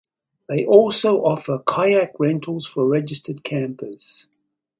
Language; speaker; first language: English; native; English